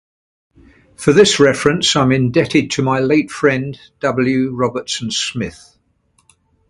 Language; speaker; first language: English; native; English